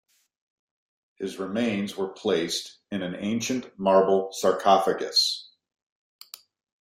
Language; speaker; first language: English; native; English